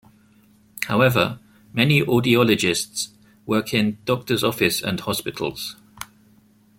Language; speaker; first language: English; native; English